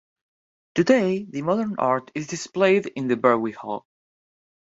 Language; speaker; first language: English; non-native, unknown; Spanish